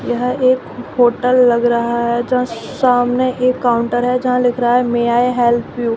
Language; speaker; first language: Hindi; native; Hindi